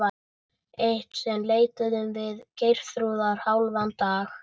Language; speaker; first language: Icelandic; native; Icelandic